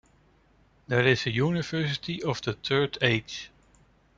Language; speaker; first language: English; non-native, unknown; Dutch